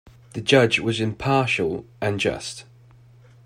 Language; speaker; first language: English; native; English